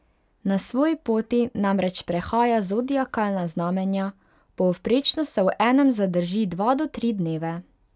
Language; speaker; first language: Slovenian; non-native, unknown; Hungarian